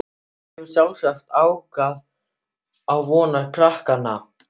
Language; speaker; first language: Icelandic; non-native, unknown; German